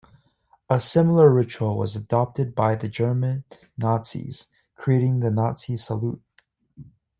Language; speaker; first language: English; native; English